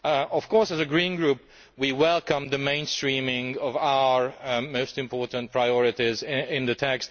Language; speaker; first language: English; non-native, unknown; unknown